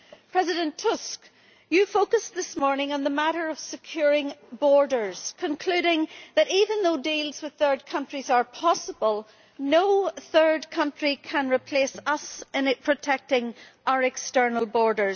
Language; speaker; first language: English; native; English